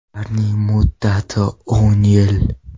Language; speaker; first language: Uzbek; non-native, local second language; Kara-Kalpak